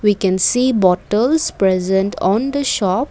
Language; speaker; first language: English; non-native, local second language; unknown